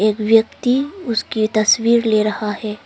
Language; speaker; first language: Hindi; early bilingual, other home language; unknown